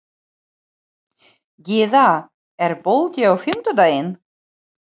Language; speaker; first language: Icelandic; non-native, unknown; Ukrainian